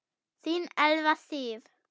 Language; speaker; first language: Icelandic; non-native, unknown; German